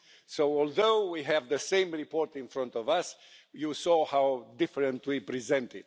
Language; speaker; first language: English; non-native, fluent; Romanian